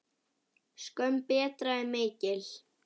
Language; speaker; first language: Icelandic; native; Icelandic